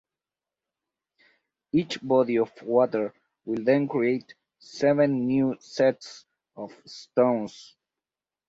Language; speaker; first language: English; native; English